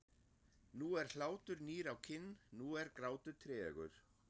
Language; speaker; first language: Icelandic; non-native, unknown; German